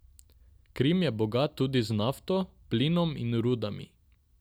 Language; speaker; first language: Slovenian; non-native, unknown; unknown